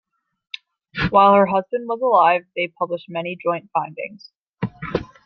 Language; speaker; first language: English; native; English